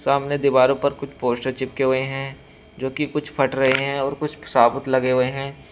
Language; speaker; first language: Hindi; native; Hindi